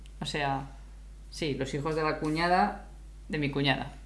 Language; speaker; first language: Spanish; native; Spanish